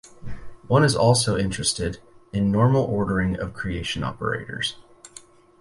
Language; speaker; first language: English; native; English